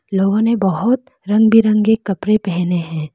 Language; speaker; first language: Hindi; non-native, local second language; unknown